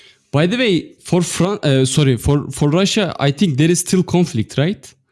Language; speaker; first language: English; non-native, fluent; Turkish